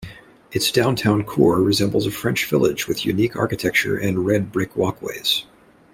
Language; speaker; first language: English; native; English